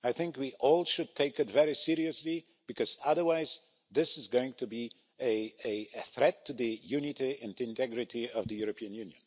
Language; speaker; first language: English; non-native, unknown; Polish